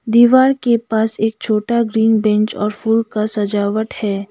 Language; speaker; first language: Hindi; non-native, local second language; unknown